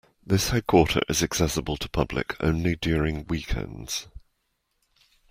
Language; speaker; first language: English; native; English